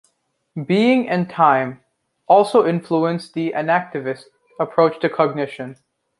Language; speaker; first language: English; native; English